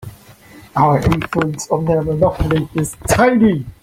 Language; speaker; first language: English; native; English